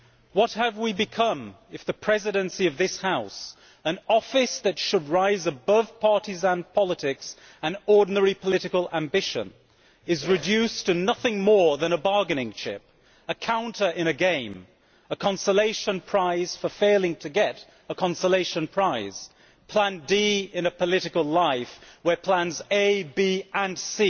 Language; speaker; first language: English; native; English